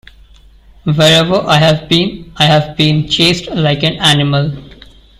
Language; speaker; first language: English; non-native, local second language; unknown